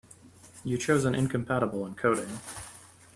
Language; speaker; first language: English; native; English